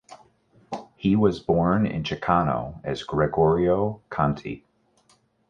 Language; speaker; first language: English; native; English